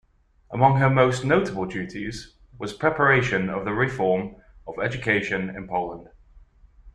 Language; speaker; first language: English; native; English